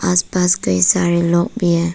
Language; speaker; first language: Hindi; non-native, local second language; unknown